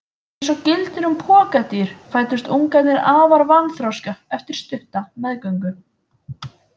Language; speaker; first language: Icelandic; native; Icelandic